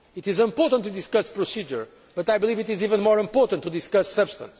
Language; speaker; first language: English; non-native, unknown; Portuguese